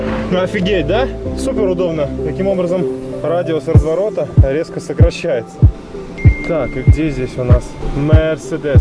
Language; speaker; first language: Russian; native; Russian